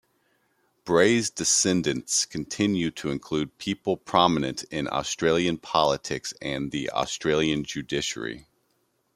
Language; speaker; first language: English; native; English